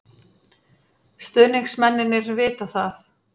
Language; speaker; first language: Icelandic; native; Icelandic